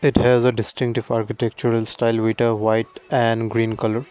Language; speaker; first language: English; non-native, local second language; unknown